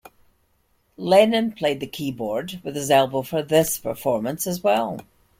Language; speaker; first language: English; native; English